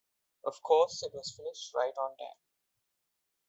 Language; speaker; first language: English; non-native, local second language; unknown